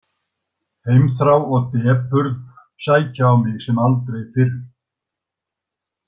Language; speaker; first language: Icelandic; native; Icelandic